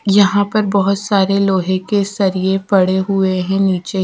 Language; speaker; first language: Hindi; non-native, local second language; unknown